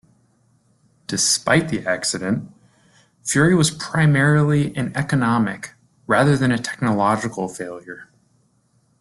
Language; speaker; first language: English; native; English